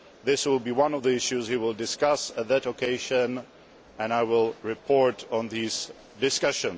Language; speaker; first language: English; non-native, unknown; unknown